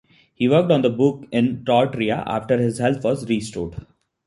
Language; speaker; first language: English; non-native, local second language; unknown